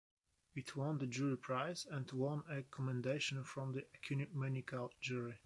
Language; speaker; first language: English; non-native, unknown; Polish